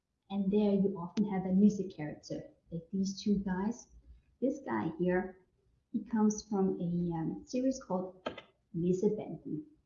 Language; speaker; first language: English; non-native, fluent; Danish